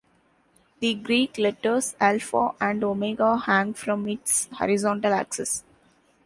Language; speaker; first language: English; non-native, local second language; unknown